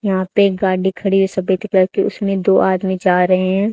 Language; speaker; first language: Hindi; native; Hindi